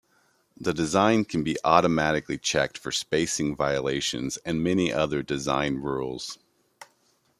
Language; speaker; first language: English; native; English